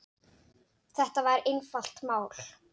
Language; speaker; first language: Icelandic; non-native, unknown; Dutch